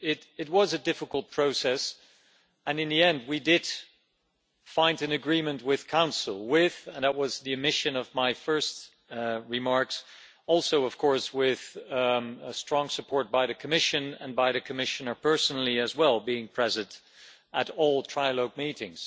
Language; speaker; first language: English; non-native, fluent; Dutch